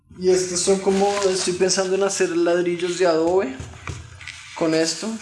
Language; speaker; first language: Spanish; native; Spanish